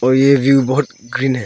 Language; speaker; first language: Hindi; non-native, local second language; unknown